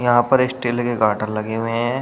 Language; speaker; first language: Hindi; native; Hindi